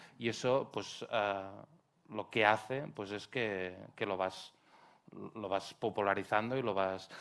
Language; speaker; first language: Spanish; non-native, local second language; Catalan